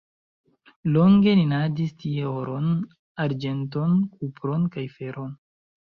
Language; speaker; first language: Esperanto; non-native, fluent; Chinese